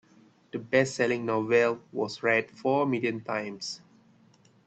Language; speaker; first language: English; non-native, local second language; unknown